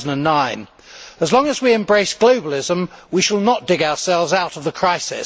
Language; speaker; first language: English; native; English